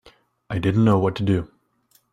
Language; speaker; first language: English; native; English